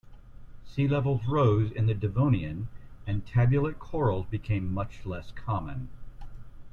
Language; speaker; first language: English; native; English